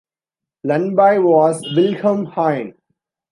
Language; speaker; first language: English; non-native, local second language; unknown